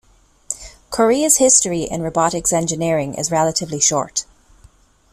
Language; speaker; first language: English; native; English